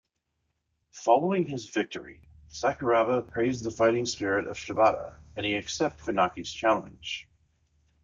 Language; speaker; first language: English; native; English